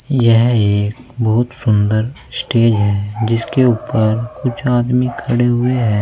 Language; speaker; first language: Hindi; native; Hindi